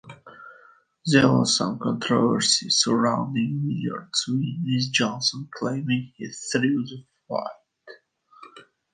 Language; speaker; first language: English; native; English